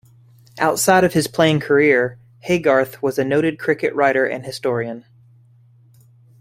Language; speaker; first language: English; native; English